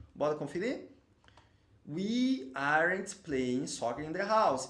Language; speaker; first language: English; non-native, fluent; Portuguese